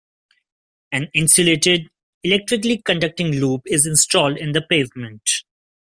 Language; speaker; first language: English; non-native, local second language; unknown